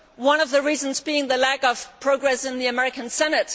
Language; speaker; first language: English; non-native, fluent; Danish